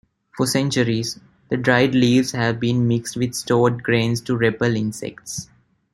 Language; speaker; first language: English; non-native, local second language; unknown